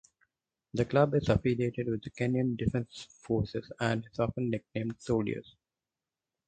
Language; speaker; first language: English; non-native, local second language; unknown